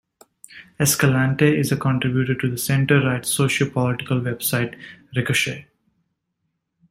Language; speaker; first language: English; native; English